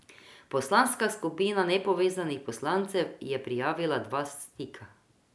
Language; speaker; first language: Slovenian; non-native, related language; Croatian